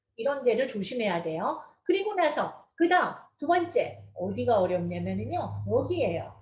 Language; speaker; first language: Korean; native; Korean